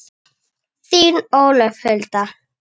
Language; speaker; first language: Icelandic; native; Icelandic